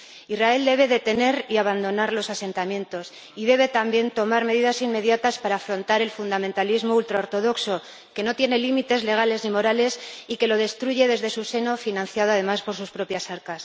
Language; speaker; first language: Spanish; native; Spanish